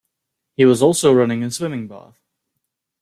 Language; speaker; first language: English; native; English